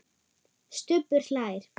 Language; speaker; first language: Icelandic; non-native, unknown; German